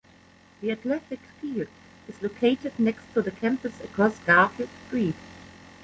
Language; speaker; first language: English; non-native, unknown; German